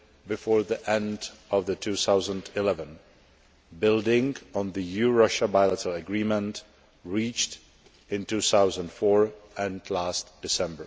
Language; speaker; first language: English; non-native, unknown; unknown